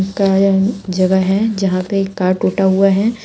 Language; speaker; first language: Hindi; native; Hindi